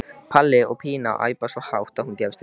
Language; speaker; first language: Icelandic; native; Icelandic